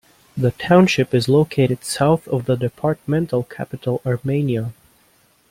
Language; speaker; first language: English; native; English